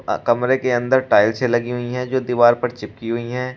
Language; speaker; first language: Hindi; native; Hindi